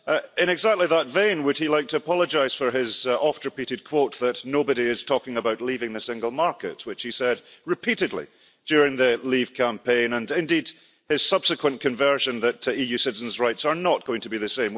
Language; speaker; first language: English; early bilingual, heritage; English